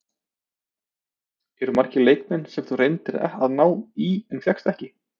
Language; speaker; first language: Icelandic; native; Icelandic